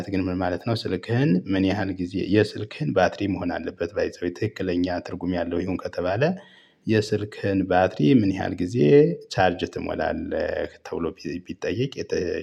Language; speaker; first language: Amharic; native; Amharic